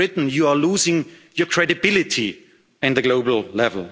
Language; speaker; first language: English; non-native, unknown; German